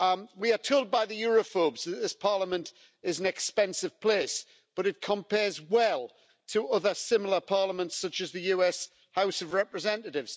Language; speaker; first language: English; native; English